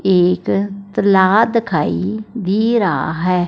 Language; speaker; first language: Hindi; non-native, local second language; Punjabi